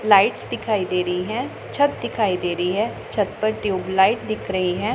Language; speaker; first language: Hindi; non-native, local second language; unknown